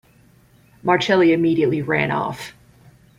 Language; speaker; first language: English; native; English